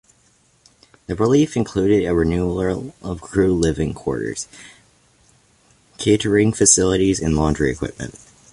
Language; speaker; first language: English; native; English